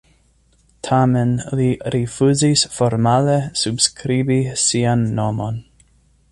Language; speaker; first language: Esperanto; non-native, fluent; English